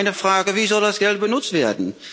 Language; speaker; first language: German; non-native, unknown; Dutch